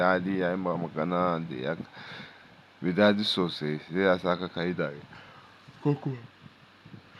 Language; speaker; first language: Hausa; non-native, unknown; Yoruba